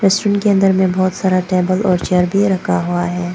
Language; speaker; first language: Hindi; non-native, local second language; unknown